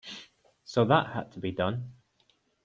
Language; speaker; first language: English; native; English